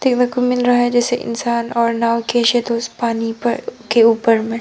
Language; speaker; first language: Hindi; non-native, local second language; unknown